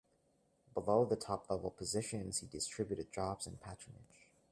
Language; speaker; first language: English; native; English